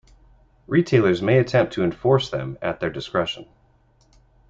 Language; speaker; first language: English; native; English